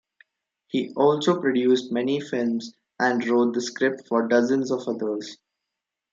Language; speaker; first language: English; non-native, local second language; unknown